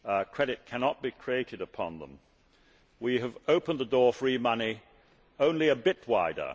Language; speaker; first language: English; native; English